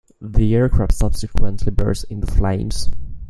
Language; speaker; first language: English; native; English